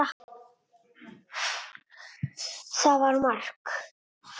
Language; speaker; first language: Icelandic; non-native, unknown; Italian